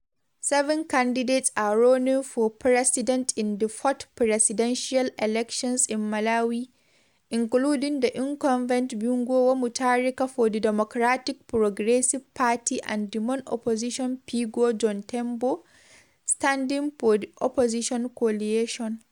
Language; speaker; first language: English; non-native, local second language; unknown